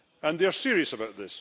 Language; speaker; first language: English; native; English